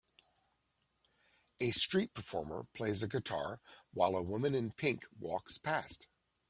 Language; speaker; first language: English; native; English